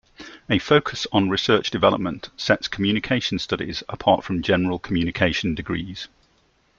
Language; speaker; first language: English; native; English